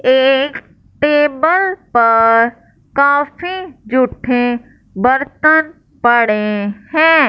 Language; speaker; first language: Hindi; non-native, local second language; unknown